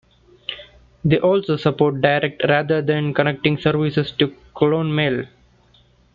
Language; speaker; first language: English; non-native, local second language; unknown